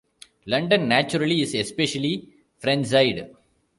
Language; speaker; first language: English; non-native, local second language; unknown